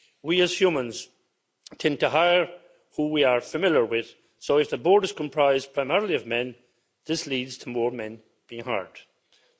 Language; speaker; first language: English; native; English